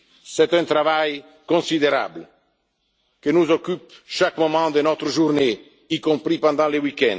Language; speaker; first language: French; non-native, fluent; Italian